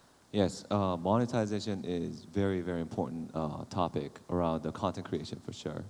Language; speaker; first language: English; non-native, fluent; Korean